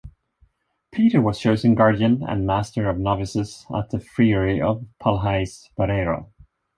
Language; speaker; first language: English; non-native, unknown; Swedish